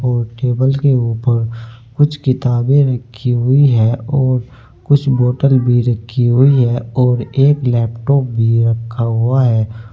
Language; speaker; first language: Hindi; native; Hindi